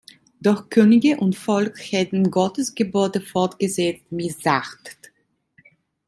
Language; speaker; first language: German; non-native, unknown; Italian